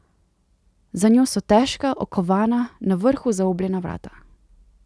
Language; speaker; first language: Slovenian; native; Slovenian